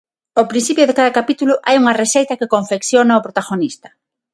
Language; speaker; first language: Galician; non-native, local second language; Spanish